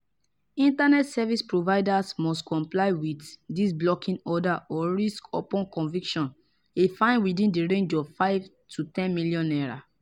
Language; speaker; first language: English; non-native, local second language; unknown